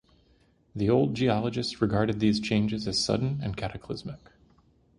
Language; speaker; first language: English; native; English